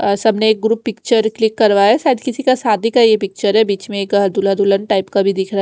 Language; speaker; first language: Hindi; non-native, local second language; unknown